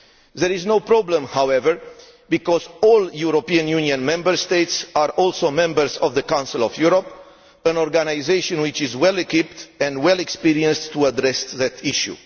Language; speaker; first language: English; non-native, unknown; Romanian